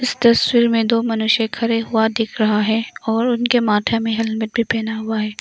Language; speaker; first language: Hindi; non-native, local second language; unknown